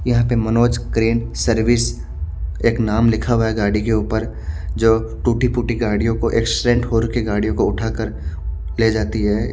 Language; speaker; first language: Hindi; native; Hindi